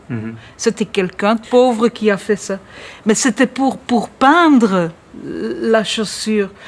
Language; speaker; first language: French; native; French